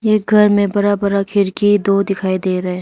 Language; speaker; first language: Hindi; non-native, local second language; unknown